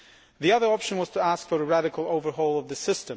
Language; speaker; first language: English; non-native, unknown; Polish